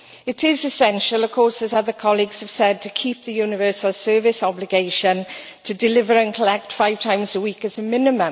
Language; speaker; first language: English; native; English